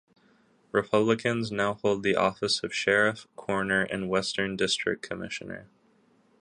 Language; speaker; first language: English; native; English